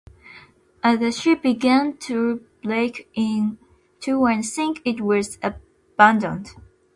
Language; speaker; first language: English; non-native, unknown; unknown